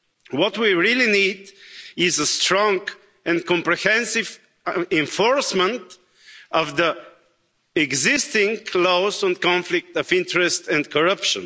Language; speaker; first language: English; non-native, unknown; Bulgarian